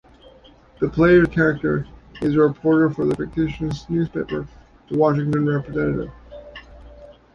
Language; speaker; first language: English; native; English